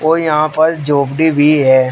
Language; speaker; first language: Hindi; native; Hindi